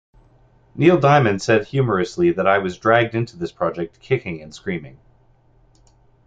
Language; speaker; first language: English; native; English